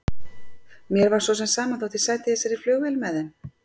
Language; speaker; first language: Icelandic; native; Icelandic